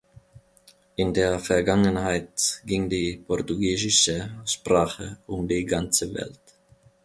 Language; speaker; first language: German; non-native, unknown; Finnish